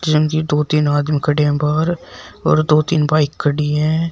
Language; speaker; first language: Hindi; native; Hindi